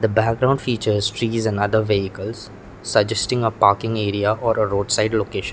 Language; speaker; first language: English; non-native, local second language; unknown